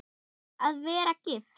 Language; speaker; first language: Icelandic; non-native, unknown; German